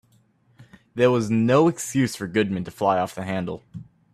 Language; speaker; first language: English; native; English